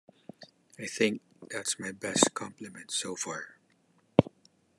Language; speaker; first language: English; non-native, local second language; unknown